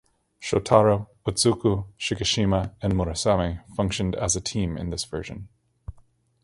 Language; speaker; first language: English; native; English